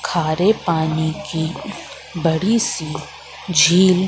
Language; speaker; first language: Hindi; native; Hindi